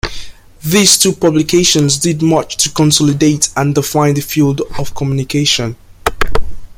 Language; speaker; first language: English; native; English